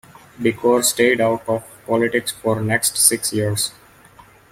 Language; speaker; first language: English; non-native, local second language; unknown